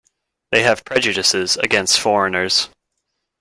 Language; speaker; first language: English; native; English